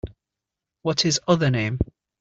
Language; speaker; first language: English; native; English